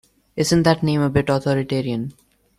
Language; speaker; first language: English; non-native, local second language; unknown